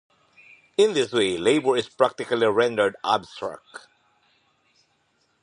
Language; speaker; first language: English; native; English